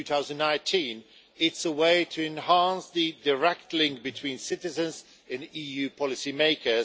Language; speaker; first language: English; non-native, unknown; Swedish